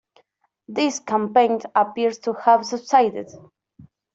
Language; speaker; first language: English; non-native, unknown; Spanish